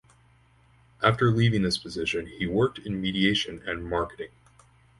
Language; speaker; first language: English; native; English